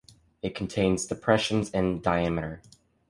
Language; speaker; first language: English; native; English